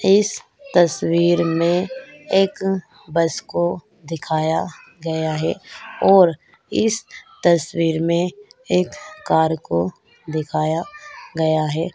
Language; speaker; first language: Hindi; non-native, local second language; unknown